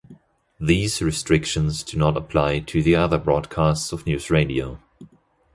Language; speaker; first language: English; non-native, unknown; German